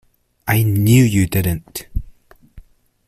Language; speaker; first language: English; native; English